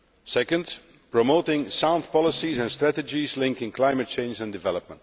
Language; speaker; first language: English; non-native, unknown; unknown